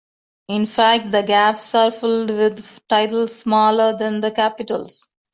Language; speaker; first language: English; non-native, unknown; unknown